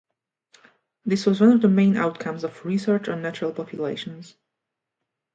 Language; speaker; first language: English; non-native, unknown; Hungarian